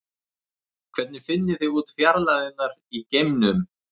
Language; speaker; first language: Icelandic; native; Icelandic